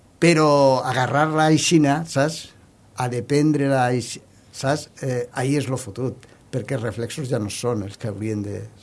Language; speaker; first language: Catalan; non-native, local second language; Spanish